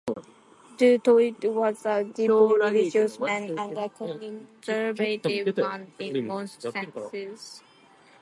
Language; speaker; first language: English; native; English